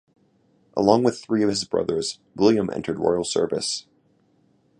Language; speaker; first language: English; native; English